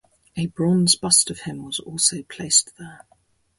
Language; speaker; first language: English; native; English